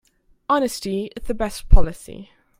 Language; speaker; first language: English; non-native, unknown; German